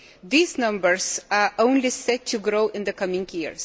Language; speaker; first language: English; non-native, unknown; Lithuanian